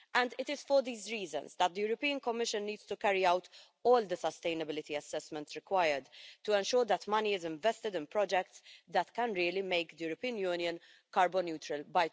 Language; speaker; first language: English; non-native, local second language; Maltese